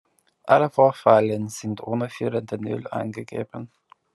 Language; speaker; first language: German; non-native, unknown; English